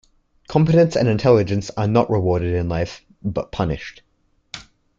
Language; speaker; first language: English; native; English